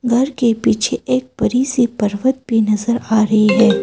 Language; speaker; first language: Hindi; non-native, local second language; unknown